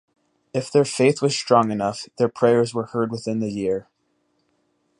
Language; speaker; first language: English; native; English